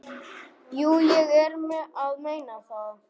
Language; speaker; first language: Icelandic; non-native, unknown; German